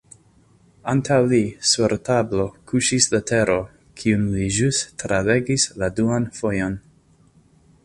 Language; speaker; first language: Esperanto; non-native, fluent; English